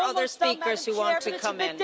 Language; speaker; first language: English; native; English